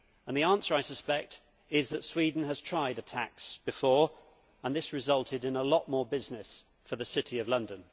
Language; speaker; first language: English; native; English